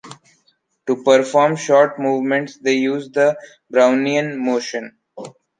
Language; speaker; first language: English; non-native, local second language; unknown